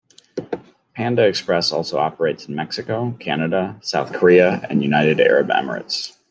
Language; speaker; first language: English; native; English